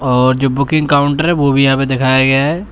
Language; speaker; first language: Hindi; native; Hindi